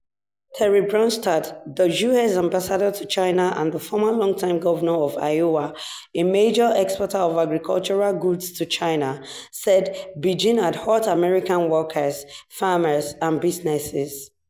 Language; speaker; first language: English; non-native, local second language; Yoruba